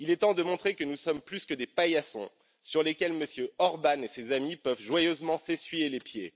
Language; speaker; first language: French; native; French